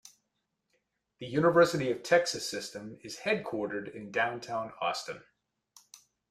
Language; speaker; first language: English; native; English